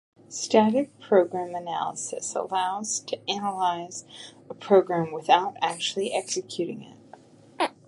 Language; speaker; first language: English; native; English